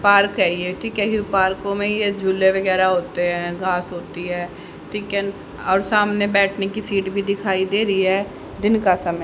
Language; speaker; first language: Hindi; native; Hindi